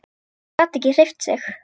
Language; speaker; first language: Icelandic; native; Icelandic